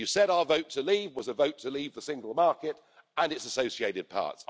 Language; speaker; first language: English; native; English